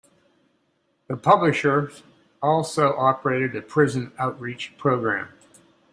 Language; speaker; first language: English; native; English